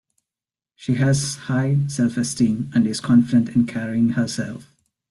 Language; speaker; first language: English; non-native, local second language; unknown